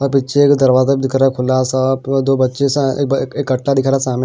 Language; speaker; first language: Hindi; non-native, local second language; Punjabi